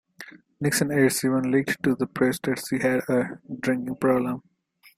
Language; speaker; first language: English; non-native, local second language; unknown